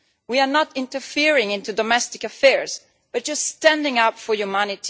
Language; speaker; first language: English; non-native, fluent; Italian